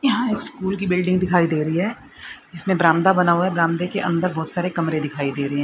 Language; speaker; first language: Hindi; native; Hindi